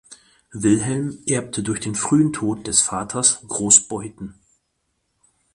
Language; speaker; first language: German; native; German